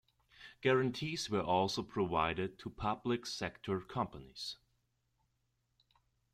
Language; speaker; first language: English; non-native, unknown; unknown